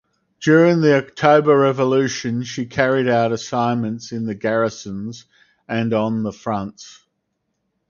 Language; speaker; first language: English; native; English